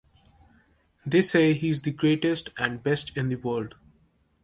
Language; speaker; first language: English; non-native, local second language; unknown